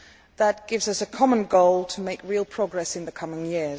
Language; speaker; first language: English; non-native, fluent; Dutch